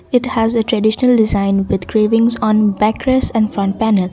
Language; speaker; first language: English; non-native, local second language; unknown